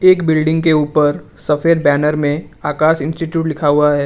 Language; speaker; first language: Hindi; non-native, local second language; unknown